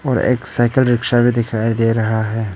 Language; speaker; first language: Hindi; non-native, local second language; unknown